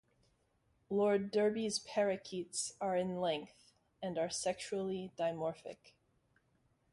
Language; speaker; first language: English; native; English